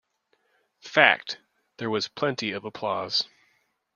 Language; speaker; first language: English; native; English